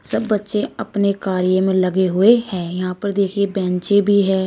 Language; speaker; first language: Hindi; native; Hindi